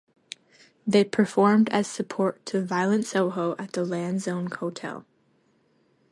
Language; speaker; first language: English; native; English